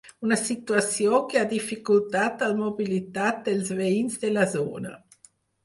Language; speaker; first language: Catalan; non-native, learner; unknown